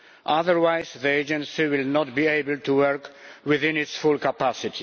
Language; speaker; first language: English; non-native, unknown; Polish